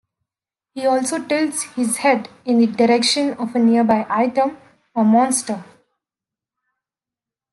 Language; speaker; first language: English; native; English